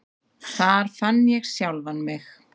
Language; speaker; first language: Icelandic; native; Icelandic